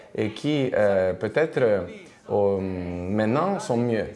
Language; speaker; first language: French; non-native, related language; Italian